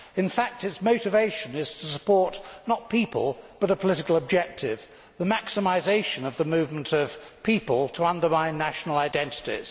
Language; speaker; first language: English; native; English